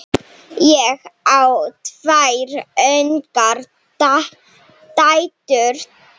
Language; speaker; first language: Icelandic; non-native, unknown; Slovenian